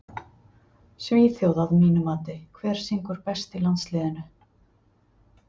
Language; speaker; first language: Icelandic; native; Icelandic